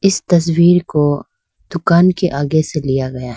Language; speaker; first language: Hindi; non-native, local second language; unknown